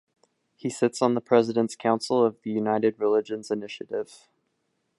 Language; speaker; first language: English; non-native, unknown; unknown